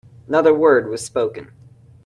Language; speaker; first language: English; native; English